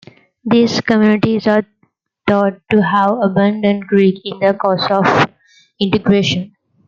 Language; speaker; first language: English; non-native, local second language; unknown